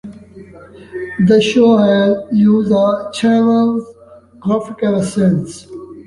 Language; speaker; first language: English; native; English